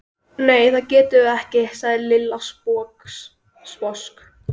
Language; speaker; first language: Icelandic; native; Icelandic